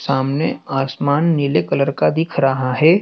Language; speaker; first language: Hindi; native; Hindi